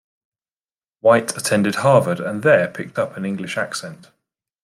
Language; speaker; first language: English; native; English